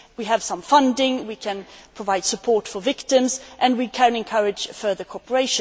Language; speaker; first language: English; non-native, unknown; Swedish